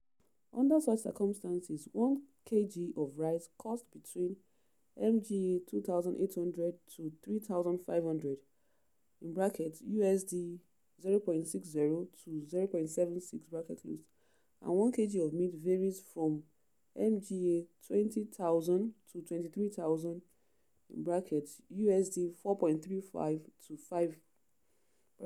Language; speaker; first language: English; non-native, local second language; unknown